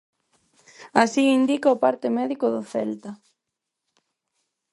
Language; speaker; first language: Galician; non-native, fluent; Spanish